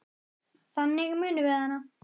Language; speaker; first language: Icelandic; native; Icelandic